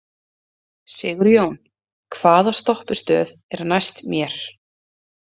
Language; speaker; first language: Icelandic; native; Icelandic